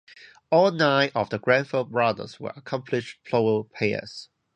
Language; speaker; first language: English; non-native, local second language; Cantonese